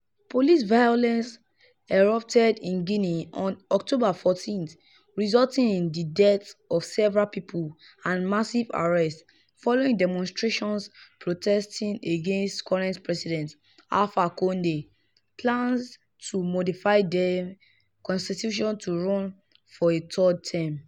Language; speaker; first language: English; non-native, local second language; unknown